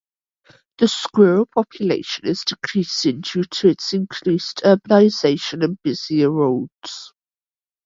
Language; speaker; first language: English; native; English